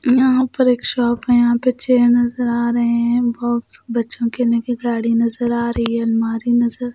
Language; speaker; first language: Hindi; non-native, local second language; Punjabi